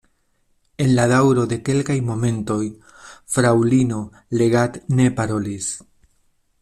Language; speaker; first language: Esperanto; non-native, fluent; Spanish